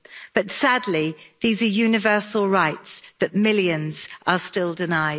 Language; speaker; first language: English; native; English